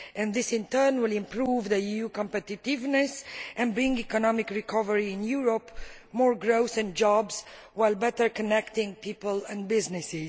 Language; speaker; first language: English; non-native, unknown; Romanian